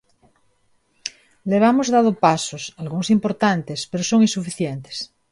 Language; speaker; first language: Galician; non-native, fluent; Spanish